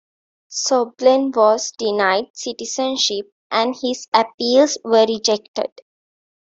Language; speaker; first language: English; non-native, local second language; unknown